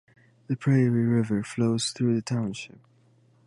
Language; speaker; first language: English; native; English